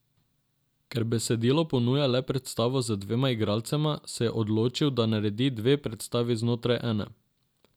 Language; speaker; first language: Slovenian; non-native, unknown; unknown